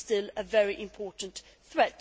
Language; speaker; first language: English; non-native, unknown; Swedish